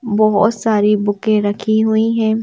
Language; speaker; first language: Hindi; native; Hindi